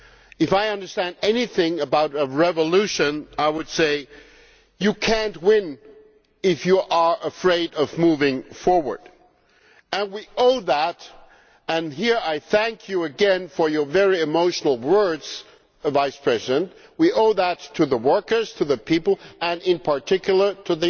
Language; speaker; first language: English; non-native, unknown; German